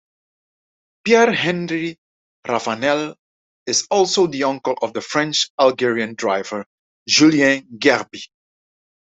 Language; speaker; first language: English; non-native, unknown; Dutch